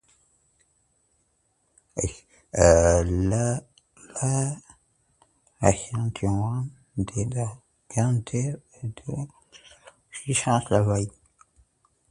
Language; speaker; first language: French; non-native, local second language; Comorian